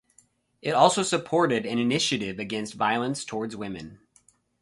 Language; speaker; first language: English; native; English